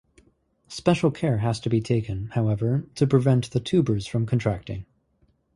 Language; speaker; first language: English; native; English